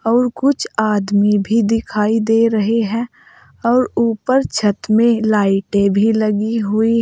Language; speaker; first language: Hindi; native; Hindi